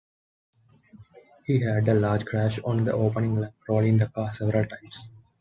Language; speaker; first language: English; non-native, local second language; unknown